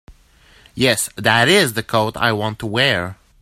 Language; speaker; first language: English; native; English